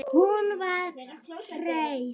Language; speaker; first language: Icelandic; native; Icelandic